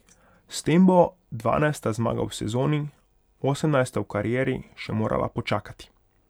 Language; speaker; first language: Slovenian; non-native, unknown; Hungarian